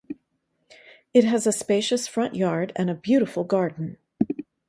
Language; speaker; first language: English; native; English